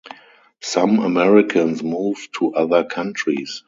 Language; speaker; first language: English; non-native, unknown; German